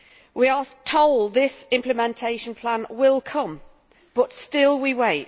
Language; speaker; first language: English; native; English